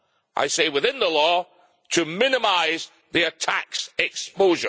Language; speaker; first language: English; native; English